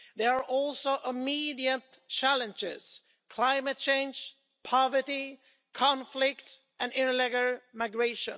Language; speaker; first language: English; non-native, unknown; Swedish